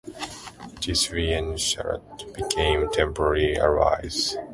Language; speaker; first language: English; non-native, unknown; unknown